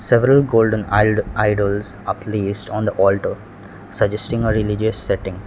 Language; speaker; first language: English; non-native, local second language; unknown